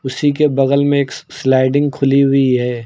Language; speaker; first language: Hindi; native; Hindi